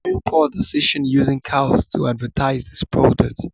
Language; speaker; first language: English; non-native, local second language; Yoruba